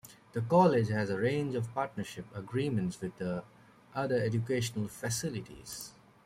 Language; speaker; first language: English; native; English